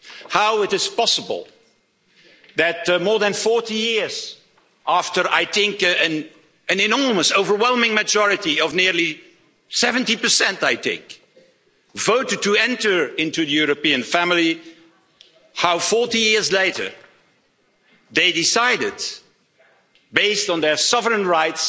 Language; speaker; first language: English; non-native, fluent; Dutch